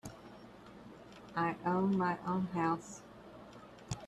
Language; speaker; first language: English; native; English